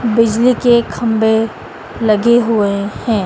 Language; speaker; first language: Hindi; native; Hindi